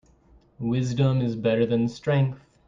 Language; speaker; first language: English; native; English